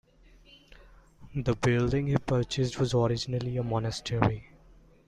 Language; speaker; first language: English; non-native, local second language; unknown